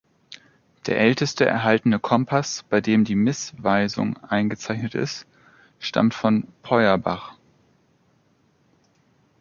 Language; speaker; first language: German; native; German